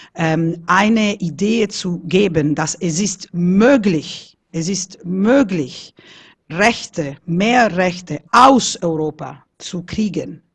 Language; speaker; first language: German; non-native, fluent; Italian